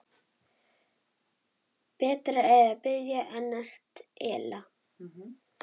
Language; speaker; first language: Icelandic; native; Icelandic